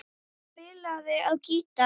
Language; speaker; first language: Icelandic; native; Icelandic